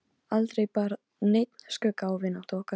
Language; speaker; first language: Icelandic; non-native, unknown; Polish